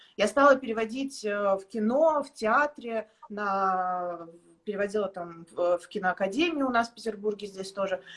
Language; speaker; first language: Russian; native; Russian